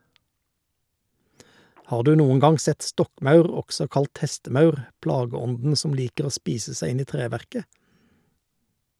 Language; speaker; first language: Norwegian; native; Norwegian